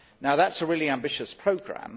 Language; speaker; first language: English; native; English